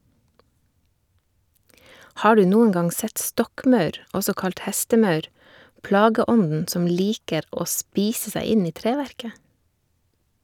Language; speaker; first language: Norwegian; native; Norwegian